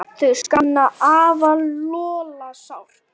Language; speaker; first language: Icelandic; native; Icelandic